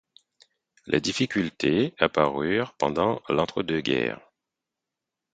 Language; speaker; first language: French; non-native, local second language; Haitian Creole